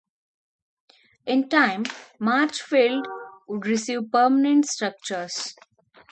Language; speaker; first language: English; non-native, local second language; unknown